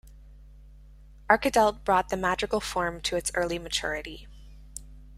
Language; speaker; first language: English; native; English